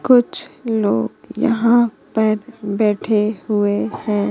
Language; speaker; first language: Hindi; native; Hindi